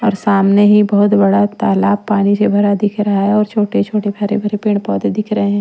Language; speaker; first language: Hindi; non-native, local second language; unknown